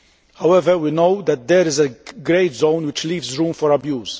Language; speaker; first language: English; non-native, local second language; Maltese